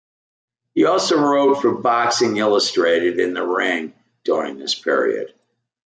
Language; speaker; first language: English; native; English